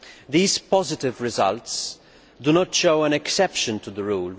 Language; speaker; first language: English; non-native, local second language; Maltese